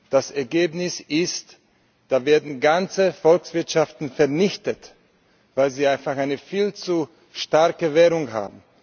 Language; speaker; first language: German; non-native, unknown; Slovak